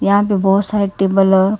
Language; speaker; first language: Hindi; non-native, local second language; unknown